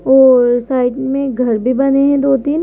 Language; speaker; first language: Hindi; native; Hindi